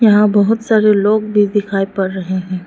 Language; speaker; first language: Hindi; non-native, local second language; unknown